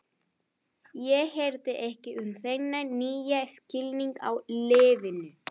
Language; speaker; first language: Icelandic; non-native, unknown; Spanish